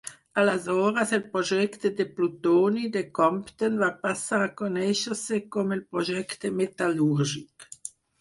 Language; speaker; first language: Catalan; non-native, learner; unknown